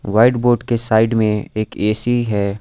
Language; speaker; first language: Hindi; non-native, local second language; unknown